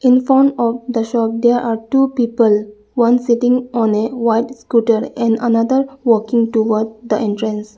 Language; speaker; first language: English; non-native, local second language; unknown